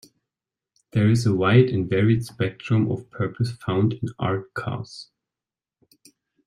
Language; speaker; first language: English; native; English